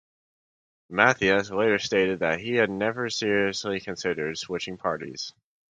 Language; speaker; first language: English; native; English